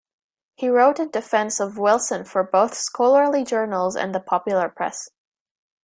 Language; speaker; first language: English; native; English